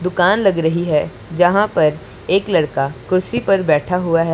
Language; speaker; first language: Hindi; non-native, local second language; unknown